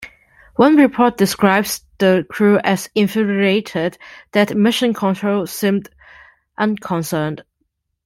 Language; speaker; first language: English; non-native, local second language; Cantonese